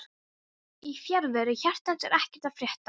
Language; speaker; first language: Icelandic; non-native, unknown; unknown